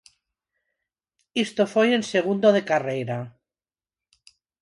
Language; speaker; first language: Galician; non-native, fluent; Spanish